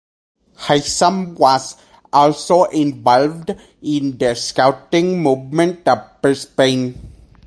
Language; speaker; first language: English; native; English